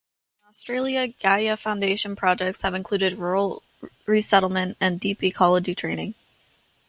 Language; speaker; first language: English; native; English